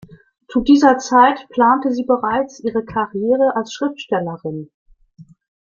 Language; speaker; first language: German; native; German